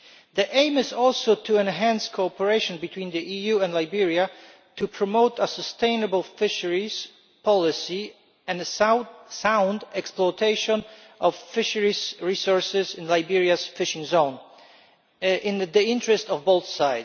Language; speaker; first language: English; non-native, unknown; Polish